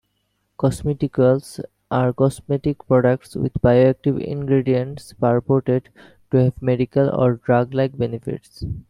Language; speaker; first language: English; non-native, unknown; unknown